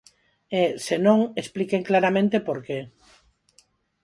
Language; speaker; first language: Galician; non-native, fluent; Spanish